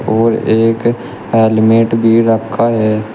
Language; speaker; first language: Hindi; native; Hindi